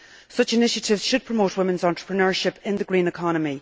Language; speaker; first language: English; native; English